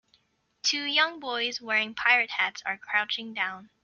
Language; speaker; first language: English; native; English